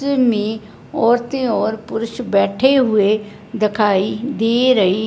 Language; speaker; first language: Hindi; non-native, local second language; Punjabi